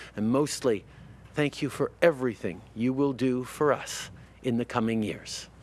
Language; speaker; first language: English; early bilingual, other home language; French